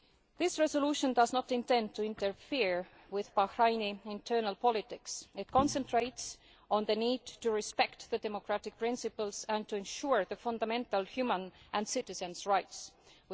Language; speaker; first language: English; non-native, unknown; Estonian